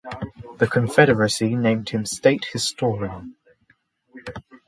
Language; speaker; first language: English; native; English